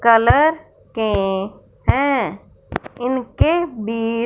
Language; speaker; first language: Hindi; non-native, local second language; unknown